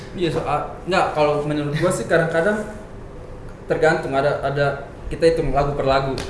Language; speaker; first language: Indonesian; native; Indonesian